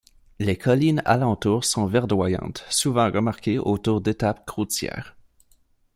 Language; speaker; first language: French; native; French